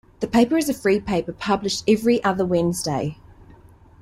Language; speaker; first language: English; native; English